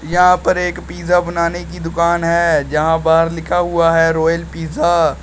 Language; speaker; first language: Hindi; native; Hindi